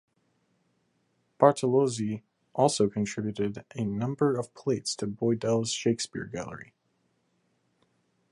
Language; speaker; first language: English; native; English